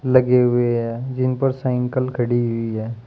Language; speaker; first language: Hindi; native; Hindi